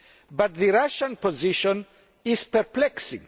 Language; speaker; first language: English; non-native, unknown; Greek